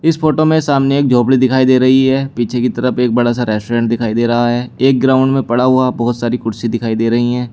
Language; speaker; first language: Hindi; native; Hindi